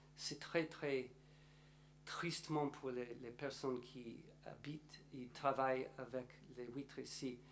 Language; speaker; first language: French; non-native, learner; English